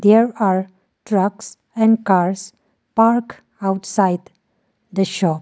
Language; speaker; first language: English; non-native, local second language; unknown